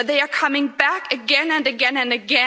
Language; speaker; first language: English; non-native, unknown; German